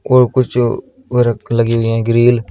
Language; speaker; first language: Hindi; native; Hindi